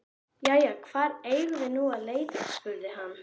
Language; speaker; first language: Icelandic; native; Icelandic